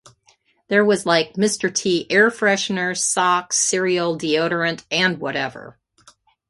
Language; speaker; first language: English; native; English